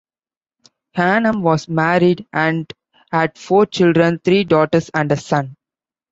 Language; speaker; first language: English; non-native, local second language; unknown